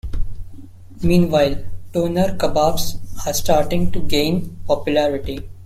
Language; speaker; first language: English; non-native, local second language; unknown